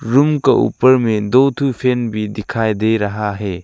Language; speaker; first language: Hindi; non-native, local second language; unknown